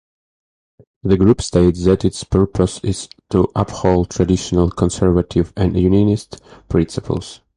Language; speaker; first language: English; native; English